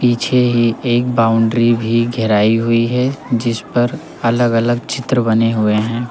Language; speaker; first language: Hindi; native; Hindi